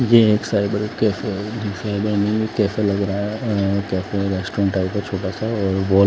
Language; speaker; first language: Hindi; non-native, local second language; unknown